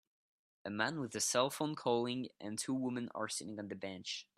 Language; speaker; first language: English; non-native, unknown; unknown